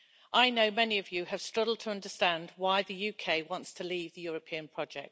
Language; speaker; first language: English; native; English